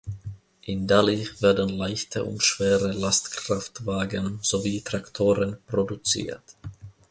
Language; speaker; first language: German; non-native, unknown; Finnish